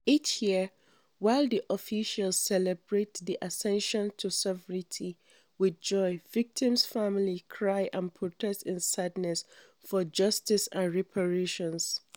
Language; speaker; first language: English; non-native, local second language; Hausa